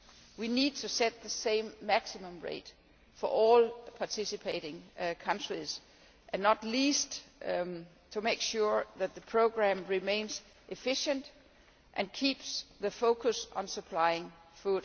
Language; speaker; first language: English; non-native, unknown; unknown